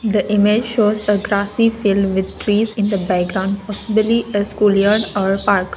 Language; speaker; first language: English; non-native, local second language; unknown